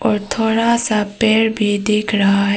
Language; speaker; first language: Hindi; early bilingual, other home language; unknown